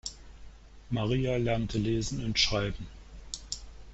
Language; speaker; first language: German; native; German